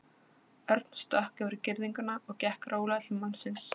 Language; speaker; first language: Icelandic; non-native, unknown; Polish